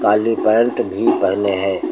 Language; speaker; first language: Hindi; native; Hindi